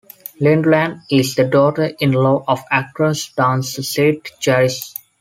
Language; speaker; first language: English; non-native, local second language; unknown